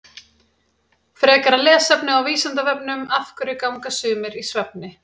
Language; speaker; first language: Icelandic; native; Icelandic